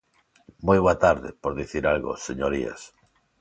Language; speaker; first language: Galician; non-native, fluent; Spanish